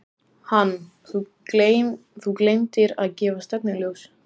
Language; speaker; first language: Icelandic; native; Icelandic